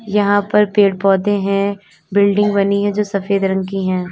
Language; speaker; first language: Hindi; native; Hindi